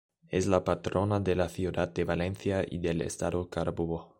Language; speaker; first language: Spanish; non-native, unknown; German